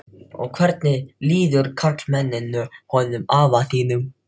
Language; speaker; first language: Icelandic; non-native, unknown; Filipino